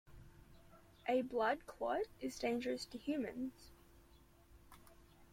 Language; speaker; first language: English; native; English